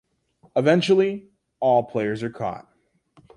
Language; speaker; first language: English; non-native, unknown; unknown